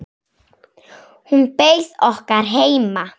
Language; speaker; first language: Icelandic; native; Icelandic